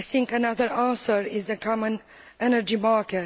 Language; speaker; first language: English; non-native, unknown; Romanian